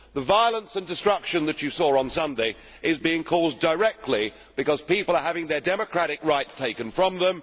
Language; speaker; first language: English; native; English